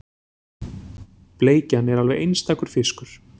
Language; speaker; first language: Icelandic; native; Icelandic